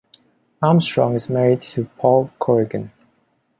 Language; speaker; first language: English; non-native, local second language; Cantonese